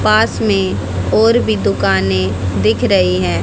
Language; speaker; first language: Hindi; native; Hindi